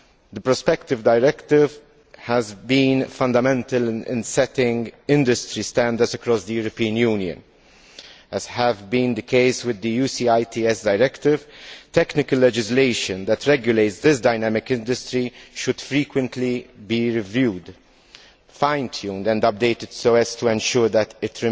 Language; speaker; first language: English; non-native, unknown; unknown